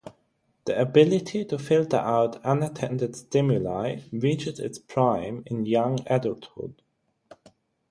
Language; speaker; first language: English; non-native, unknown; German